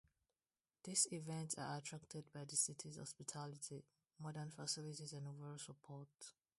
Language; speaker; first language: English; non-native, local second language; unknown